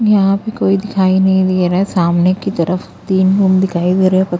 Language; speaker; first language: Hindi; non-native, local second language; Punjabi